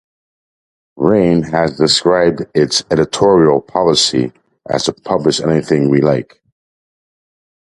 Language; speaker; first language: English; native; English